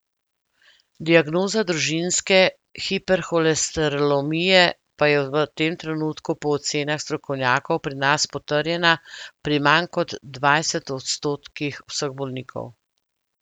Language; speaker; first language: Slovenian; native; Slovenian